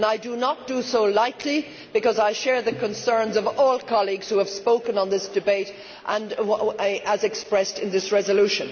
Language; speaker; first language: English; native; English